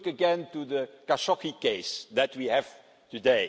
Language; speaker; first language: English; non-native, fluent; Dutch